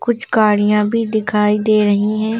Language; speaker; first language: Hindi; native; Hindi